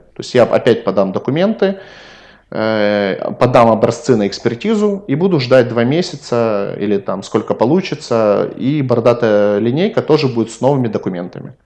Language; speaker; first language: Russian; native; Russian